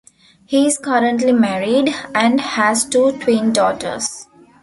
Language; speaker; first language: English; non-native, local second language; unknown